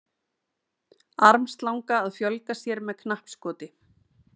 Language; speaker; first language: Icelandic; native; Icelandic